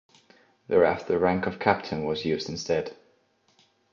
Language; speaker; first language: English; non-native, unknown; Estonian